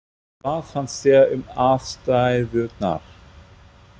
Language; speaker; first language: Icelandic; non-native, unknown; German